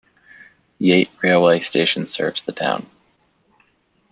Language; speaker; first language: English; native; English